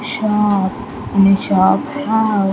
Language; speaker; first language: English; non-native, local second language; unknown